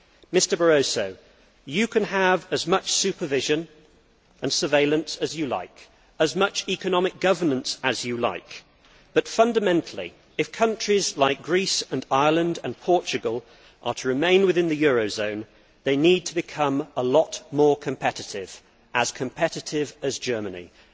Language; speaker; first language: English; native; English